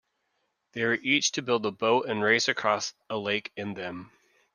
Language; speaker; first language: English; native; English